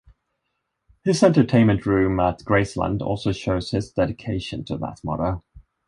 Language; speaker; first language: English; non-native, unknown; Swedish